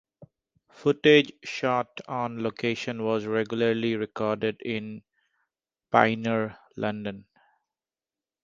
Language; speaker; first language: English; non-native, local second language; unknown